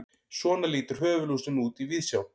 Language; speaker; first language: Icelandic; native; Icelandic